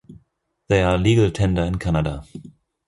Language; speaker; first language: English; non-native, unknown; German